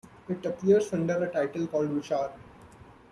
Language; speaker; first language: English; non-native, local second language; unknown